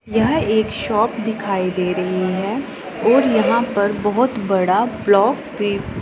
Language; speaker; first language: Hindi; non-native, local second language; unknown